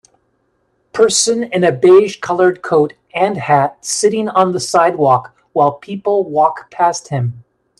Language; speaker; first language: English; native; English